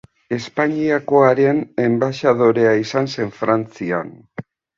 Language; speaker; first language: Basque; native; Basque